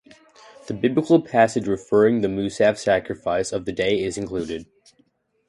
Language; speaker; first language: English; native; English